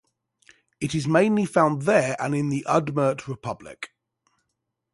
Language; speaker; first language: English; native; English